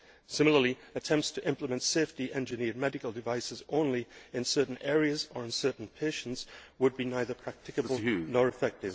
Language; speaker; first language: English; native; English